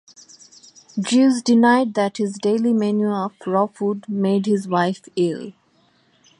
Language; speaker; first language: English; non-native, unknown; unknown